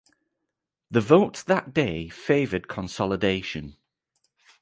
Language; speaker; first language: English; native; English